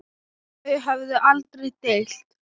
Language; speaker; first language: Icelandic; non-native, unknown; Thai